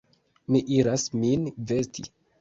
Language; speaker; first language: Esperanto; non-native, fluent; Kinyarwanda